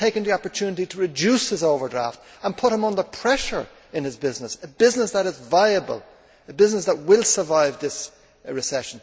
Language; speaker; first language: English; native; English